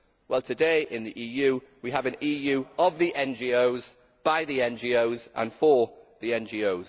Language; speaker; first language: English; native; English